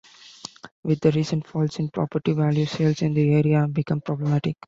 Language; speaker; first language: English; non-native, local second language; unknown